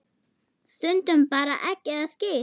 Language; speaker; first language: Icelandic; non-native, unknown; German